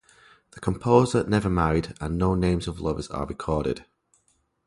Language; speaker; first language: English; native; English